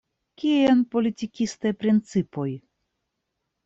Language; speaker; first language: Esperanto; non-native, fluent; Russian